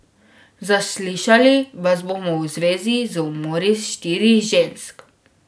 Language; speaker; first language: Slovenian; native; Slovenian